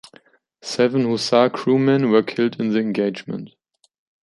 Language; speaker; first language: English; non-native, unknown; German